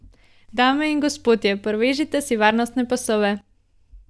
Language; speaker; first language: Slovenian; native; Slovenian